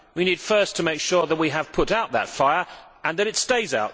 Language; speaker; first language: English; native; English